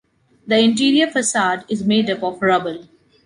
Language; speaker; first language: English; non-native, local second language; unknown